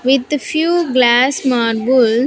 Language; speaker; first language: English; non-native, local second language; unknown